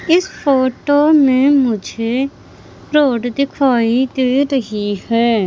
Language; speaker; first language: Hindi; native; Hindi